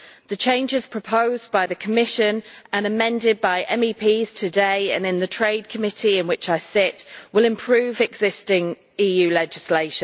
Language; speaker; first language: English; native; English